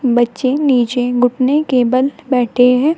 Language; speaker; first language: Hindi; native; Hindi